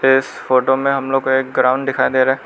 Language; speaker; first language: Hindi; non-native, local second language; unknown